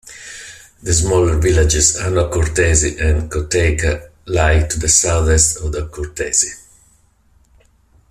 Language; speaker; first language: English; non-native, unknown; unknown